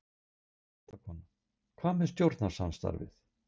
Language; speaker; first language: Icelandic; native; Icelandic